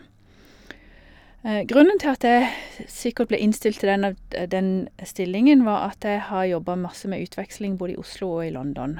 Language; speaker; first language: Norwegian; native; Norwegian